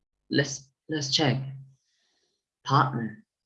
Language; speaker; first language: English; non-native, fluent; Turkish